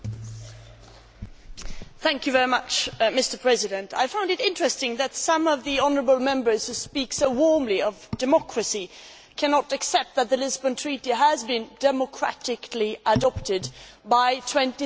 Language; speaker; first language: English; non-native, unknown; Swedish